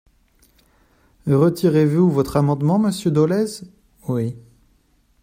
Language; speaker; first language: French; non-native, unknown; Chinese